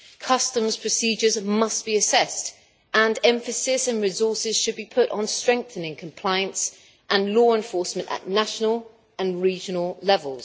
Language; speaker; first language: English; native; English